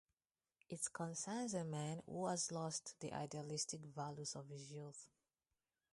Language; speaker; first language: English; non-native, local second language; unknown